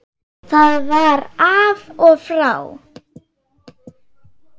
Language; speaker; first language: Icelandic; non-native, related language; Swedish